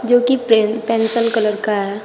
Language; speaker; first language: Hindi; native; Hindi